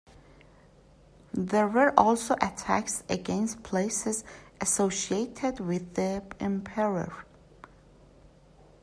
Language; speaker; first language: English; non-native, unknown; Persian